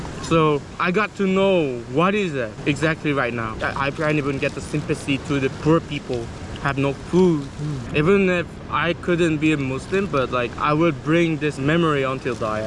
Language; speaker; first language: English; non-native, learner; Korean